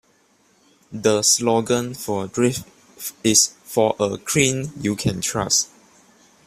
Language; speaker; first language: English; non-native, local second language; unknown